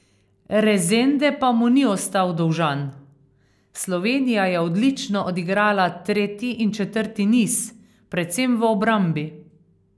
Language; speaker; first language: Slovenian; native; Slovenian